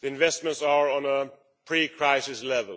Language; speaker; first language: English; non-native, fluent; Swedish